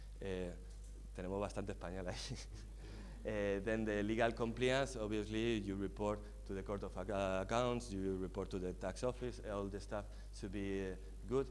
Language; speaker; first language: English; non-native, fluent; Spanish